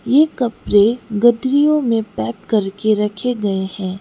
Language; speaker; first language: Hindi; non-native, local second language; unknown